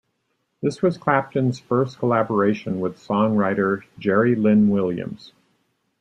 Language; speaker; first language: English; native; English